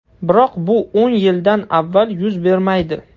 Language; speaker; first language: Uzbek; non-native, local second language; Russian